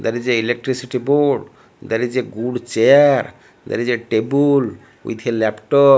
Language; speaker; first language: English; non-native, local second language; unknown